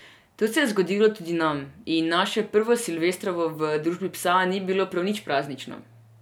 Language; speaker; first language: Slovenian; non-native, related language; Serbian